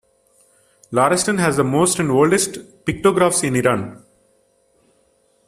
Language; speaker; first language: English; non-native, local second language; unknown